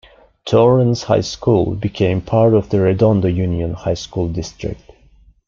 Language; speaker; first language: English; non-native, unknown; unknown